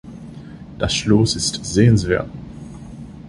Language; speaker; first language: German; non-native, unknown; English